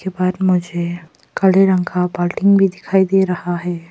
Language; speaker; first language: Hindi; non-native, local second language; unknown